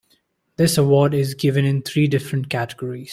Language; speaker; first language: English; non-native, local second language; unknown